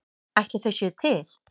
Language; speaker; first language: Icelandic; native; Icelandic